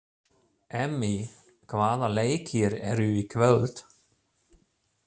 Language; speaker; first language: Icelandic; non-native, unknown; German